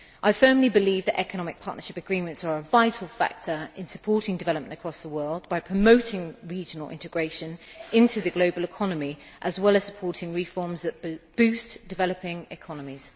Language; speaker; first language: English; native; English